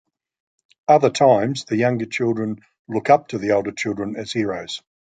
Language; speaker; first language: English; native; English